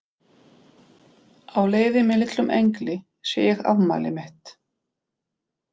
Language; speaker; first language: Icelandic; non-native, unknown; Polish